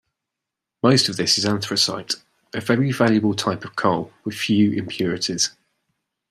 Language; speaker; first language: English; native; English